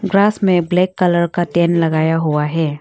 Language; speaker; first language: Hindi; non-native, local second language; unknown